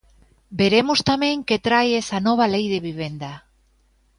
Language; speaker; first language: Galician; native; Galician